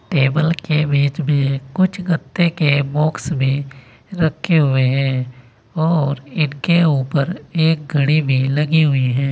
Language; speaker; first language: Hindi; native; Hindi